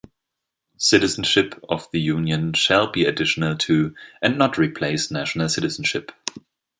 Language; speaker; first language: English; non-native, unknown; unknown